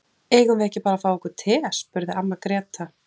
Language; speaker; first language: Icelandic; native; Icelandic